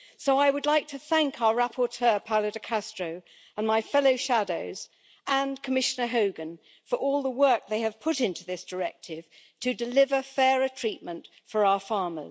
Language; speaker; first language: English; native; English